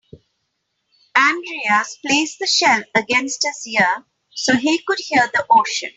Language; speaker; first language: English; non-native, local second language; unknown